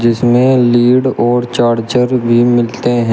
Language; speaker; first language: Hindi; native; Hindi